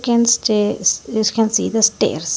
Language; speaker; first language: English; non-native, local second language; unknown